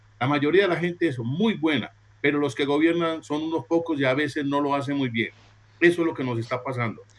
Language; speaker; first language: Spanish; native; Spanish